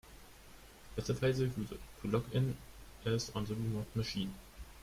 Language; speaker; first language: English; non-native, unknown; German